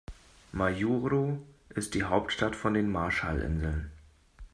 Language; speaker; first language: German; native; German